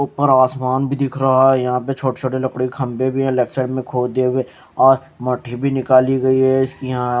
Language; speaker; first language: Hindi; native; Hindi